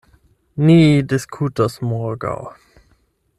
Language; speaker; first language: Esperanto; non-native, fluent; German